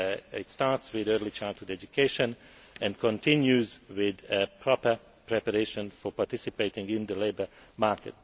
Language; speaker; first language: English; non-native, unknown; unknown